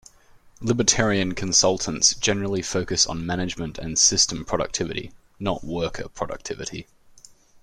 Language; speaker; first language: English; native; English